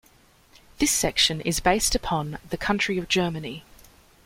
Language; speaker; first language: English; native; English